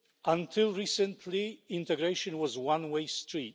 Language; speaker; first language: English; non-native, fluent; Polish